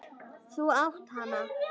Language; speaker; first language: Icelandic; native; Icelandic